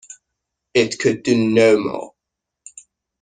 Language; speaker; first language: English; non-native, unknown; Persian